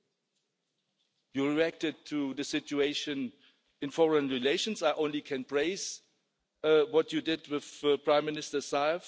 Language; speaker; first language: English; non-native, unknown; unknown